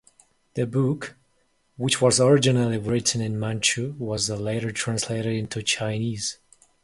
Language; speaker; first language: English; non-native, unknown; Mongolian